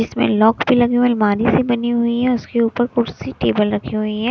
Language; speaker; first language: Hindi; non-native, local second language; Punjabi